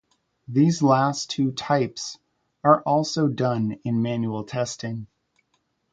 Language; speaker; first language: English; native; English